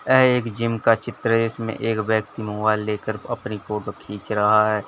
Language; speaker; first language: Hindi; native; Hindi